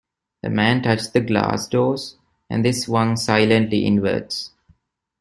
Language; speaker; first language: English; non-native, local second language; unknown